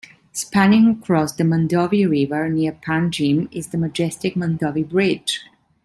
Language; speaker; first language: English; non-native, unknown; Italian